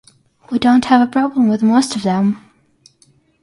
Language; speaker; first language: English; non-native, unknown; Russian